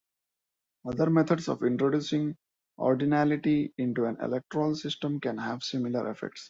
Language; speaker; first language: English; non-native, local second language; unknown